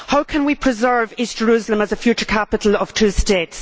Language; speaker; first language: English; native; English